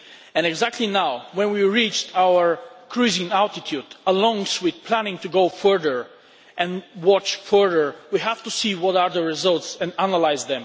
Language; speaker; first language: English; non-native, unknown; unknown